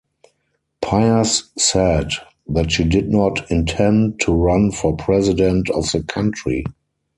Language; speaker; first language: English; non-native, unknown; German